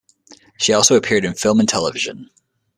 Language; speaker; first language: English; native; English